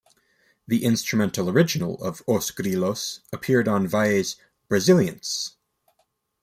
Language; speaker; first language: English; native; English